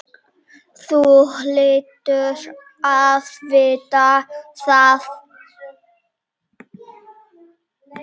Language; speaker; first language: Icelandic; non-native, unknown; Czech